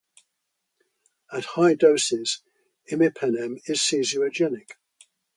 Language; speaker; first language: English; native; English